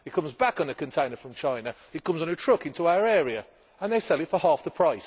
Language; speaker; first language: English; native; English